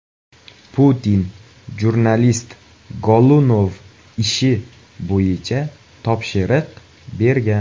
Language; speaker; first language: Uzbek; native; Uzbek